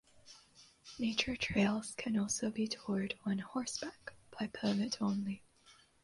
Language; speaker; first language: English; non-native, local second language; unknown